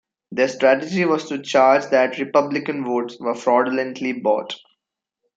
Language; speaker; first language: English; non-native, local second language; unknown